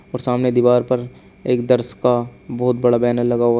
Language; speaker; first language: Hindi; native; Hindi